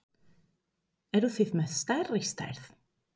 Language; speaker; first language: Icelandic; non-native, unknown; Spanish